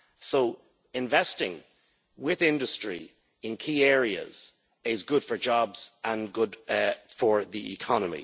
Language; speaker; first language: English; native; English